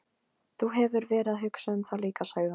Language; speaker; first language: Icelandic; non-native, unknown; Polish